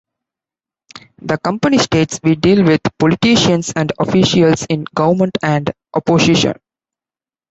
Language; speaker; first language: English; non-native, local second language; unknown